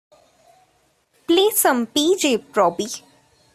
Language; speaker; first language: English; non-native, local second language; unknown